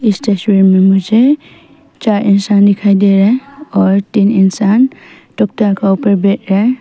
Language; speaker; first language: Hindi; early bilingual, other home language; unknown